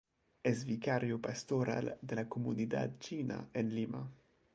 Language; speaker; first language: Spanish; non-native, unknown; French